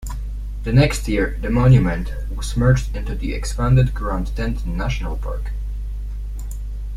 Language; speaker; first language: English; non-native, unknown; Polish